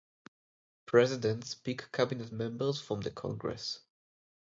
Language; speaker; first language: English; non-native, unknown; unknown